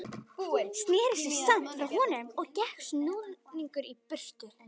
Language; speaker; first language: Icelandic; native; Icelandic